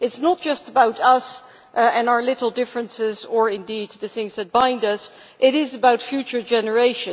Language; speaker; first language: English; non-native, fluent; Dutch